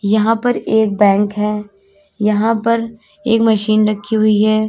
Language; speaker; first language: Hindi; native; Hindi